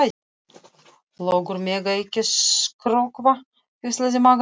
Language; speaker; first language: Icelandic; non-native, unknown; Russian